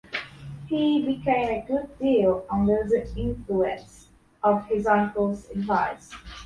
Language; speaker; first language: English; non-native, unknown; Polish